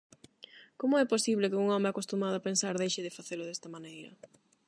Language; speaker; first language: Galician; non-native, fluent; Spanish